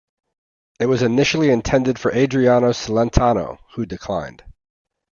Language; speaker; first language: English; native; English